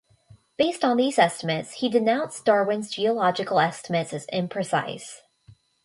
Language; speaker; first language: English; native; English